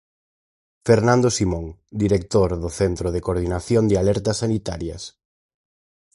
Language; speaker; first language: Galician; native; Galician